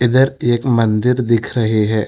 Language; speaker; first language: Hindi; non-native, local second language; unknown